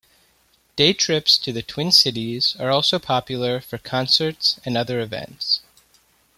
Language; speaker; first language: English; native; English